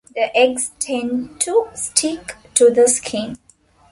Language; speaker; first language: English; non-native, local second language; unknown